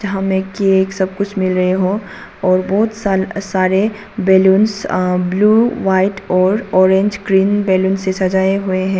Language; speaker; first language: Hindi; non-native, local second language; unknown